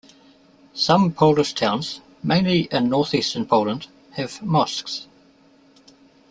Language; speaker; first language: English; native; English